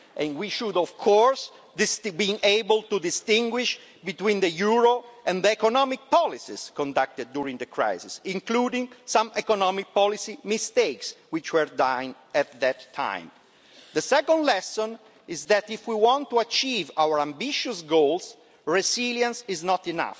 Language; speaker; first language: English; non-native, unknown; Italian